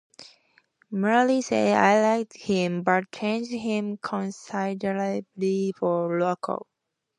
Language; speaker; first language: English; native; English